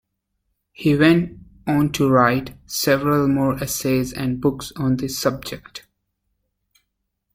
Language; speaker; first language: English; native; English